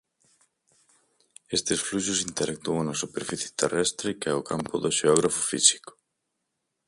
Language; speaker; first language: Galician; native; Galician